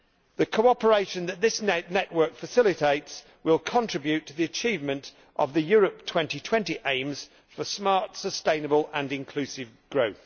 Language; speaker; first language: English; native; English